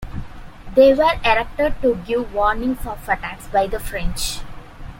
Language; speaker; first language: English; non-native, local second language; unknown